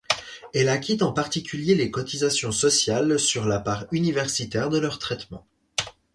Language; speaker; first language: French; native; French